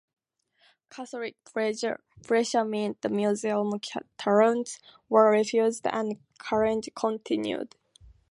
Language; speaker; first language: English; native; English